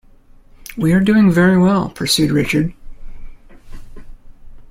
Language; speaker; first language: English; native; English